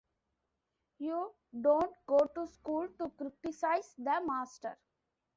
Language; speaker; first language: English; non-native, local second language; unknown